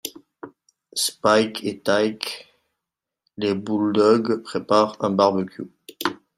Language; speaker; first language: French; non-native, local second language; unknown